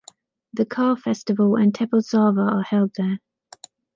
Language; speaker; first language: English; native; English